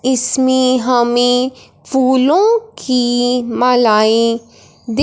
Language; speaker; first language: Hindi; non-native, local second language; Punjabi